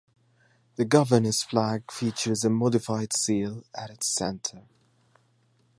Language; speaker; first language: English; native; English